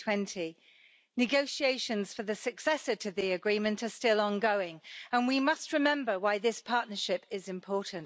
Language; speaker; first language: English; native; English